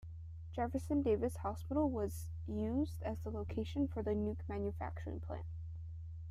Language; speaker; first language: English; native; English